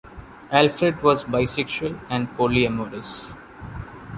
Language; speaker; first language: English; non-native, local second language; Malayalam